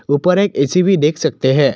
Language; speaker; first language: Hindi; non-native, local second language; Assamese